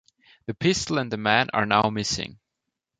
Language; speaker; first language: English; non-native, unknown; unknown